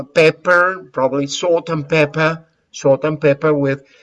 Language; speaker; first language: English; non-native, fluent; Spanish